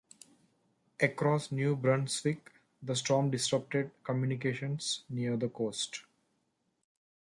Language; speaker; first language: English; non-native, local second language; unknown